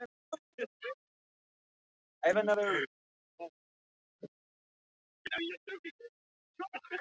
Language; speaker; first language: Icelandic; non-native, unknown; English